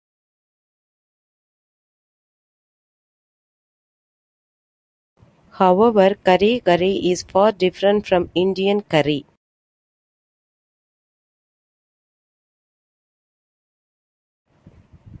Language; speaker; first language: English; non-native, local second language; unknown